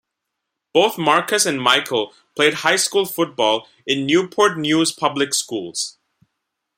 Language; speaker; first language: English; non-native, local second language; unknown